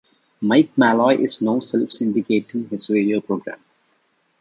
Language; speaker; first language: English; non-native, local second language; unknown